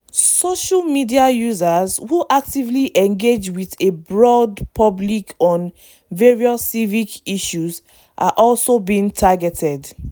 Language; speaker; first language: English; non-native, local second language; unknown